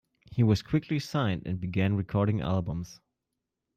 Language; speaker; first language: English; non-native, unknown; German